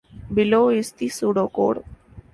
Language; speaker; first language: English; non-native, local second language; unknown